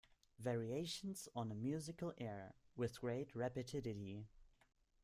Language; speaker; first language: English; non-native, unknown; German